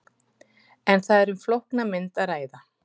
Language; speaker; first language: Icelandic; native; Icelandic